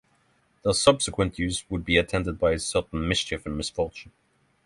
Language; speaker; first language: English; non-native, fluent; Norwegian